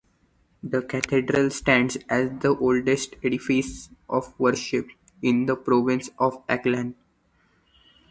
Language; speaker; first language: English; non-native, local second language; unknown